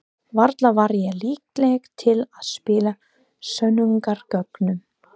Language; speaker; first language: Icelandic; non-native, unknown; English